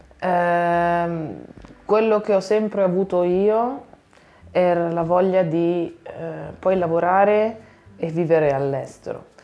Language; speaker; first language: Italian; native; Italian